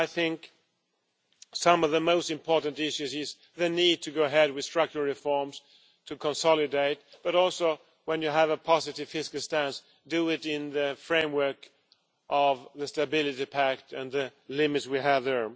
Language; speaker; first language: English; non-native, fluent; Swedish